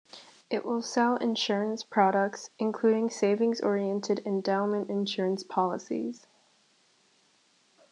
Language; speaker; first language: English; native; English